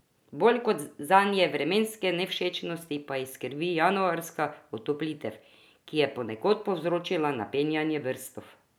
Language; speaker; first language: Slovenian; non-native, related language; Croatian